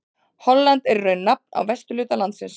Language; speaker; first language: Icelandic; native; Icelandic